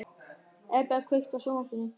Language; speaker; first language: Icelandic; non-native, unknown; German